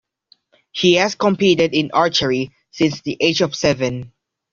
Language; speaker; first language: English; non-native, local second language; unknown